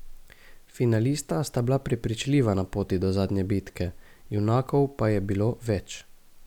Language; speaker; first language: Slovenian; native; Slovenian